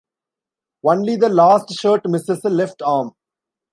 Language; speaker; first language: English; non-native, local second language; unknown